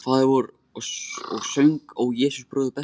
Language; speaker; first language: Icelandic; non-native, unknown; Kurdish